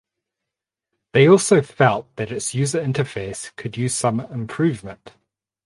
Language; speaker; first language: English; native; English